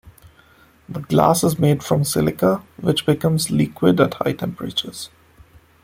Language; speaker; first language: English; non-native, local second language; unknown